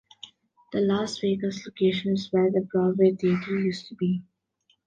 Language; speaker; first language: English; non-native, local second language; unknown